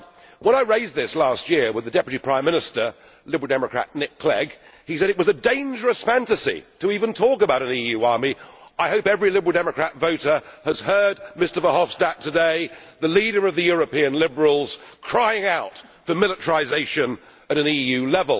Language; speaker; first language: English; native; English